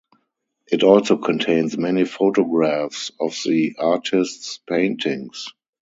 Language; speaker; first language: English; non-native, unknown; German